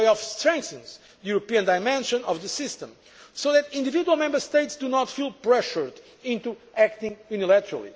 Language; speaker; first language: English; non-native, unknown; Portuguese